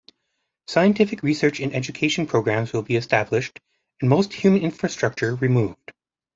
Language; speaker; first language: English; native; English